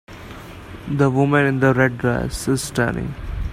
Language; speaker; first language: English; non-native, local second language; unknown